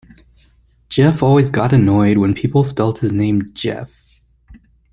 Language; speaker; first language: English; native; English